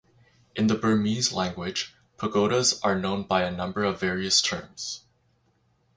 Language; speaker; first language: English; native; English